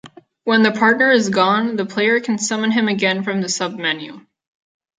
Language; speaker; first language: English; non-native, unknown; Catalan